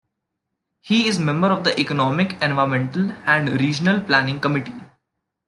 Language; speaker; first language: English; non-native, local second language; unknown